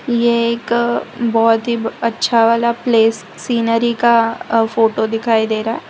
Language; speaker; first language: Hindi; non-native, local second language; Gujarati